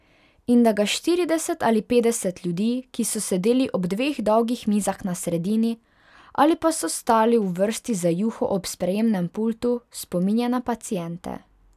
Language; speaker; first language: Slovenian; non-native, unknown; Hungarian